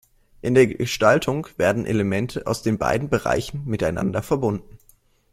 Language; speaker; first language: German; native; German